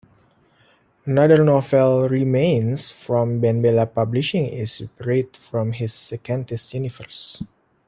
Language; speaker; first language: English; native; English